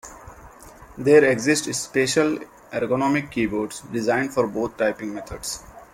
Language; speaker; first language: English; non-native, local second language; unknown